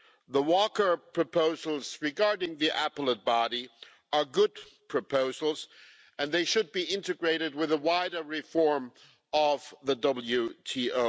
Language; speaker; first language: English; non-native, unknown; German